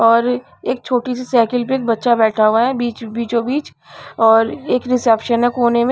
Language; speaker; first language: Hindi; non-native, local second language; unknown